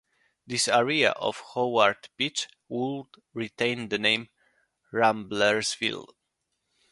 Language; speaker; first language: English; non-native, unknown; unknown